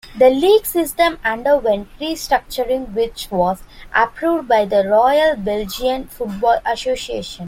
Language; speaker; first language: English; non-native, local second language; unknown